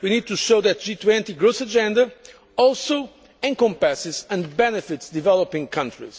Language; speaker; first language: English; non-native, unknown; Portuguese